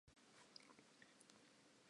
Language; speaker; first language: English; non-native, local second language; Southern Sotho